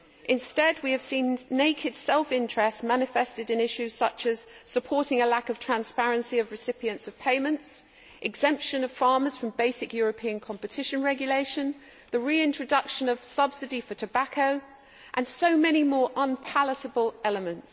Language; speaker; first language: English; native; English